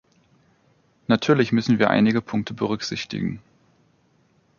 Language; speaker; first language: German; native; German